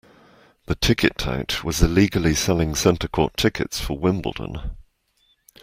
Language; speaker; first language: English; native; English